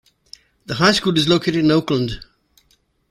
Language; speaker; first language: English; native; English